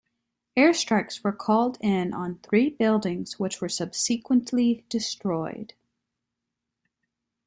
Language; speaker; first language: English; native; English